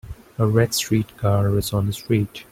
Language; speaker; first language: English; non-native, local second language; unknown